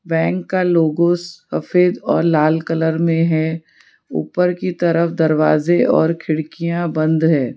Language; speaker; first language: Hindi; non-native, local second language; Gujarati